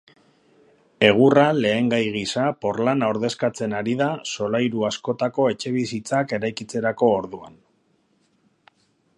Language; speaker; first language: Basque; native; Basque